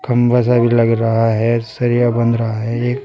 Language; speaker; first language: Hindi; native; Hindi